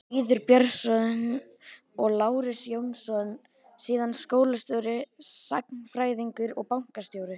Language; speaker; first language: Icelandic; native; Icelandic